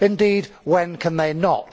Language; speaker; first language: English; native; English